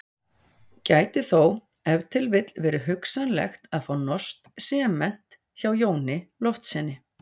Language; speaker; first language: Icelandic; native; Icelandic